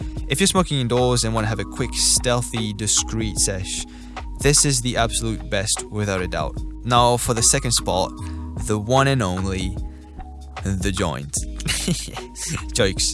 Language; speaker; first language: English; native; English